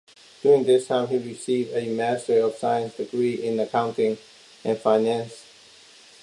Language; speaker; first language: English; non-native, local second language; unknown